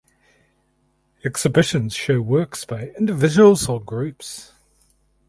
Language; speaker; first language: English; native; English